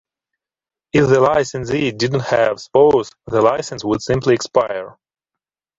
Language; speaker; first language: English; non-native, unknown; Ukrainian